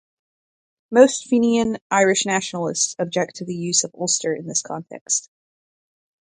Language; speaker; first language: English; native; English